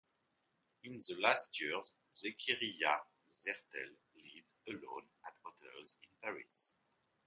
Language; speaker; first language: English; non-native, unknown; French